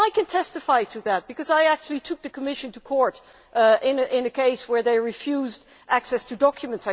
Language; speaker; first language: English; non-native, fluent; Dutch